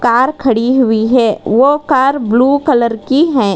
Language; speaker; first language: Hindi; non-native, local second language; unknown